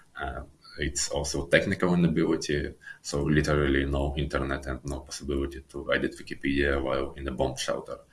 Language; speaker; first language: English; non-native, fluent; Ukrainian